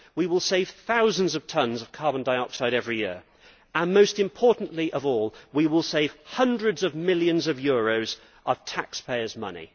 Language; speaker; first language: English; native; English